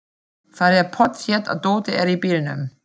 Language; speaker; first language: Icelandic; non-native, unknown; German